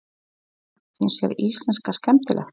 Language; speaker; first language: Icelandic; non-native, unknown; Polish